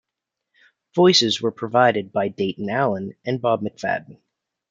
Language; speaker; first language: English; native; English